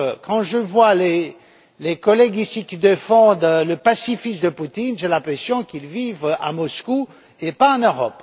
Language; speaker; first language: French; non-native, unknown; Romanian